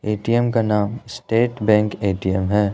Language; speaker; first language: Hindi; non-native, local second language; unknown